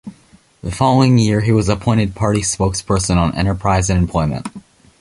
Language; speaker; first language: English; native; English